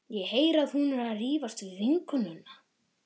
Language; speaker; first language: Icelandic; native; Icelandic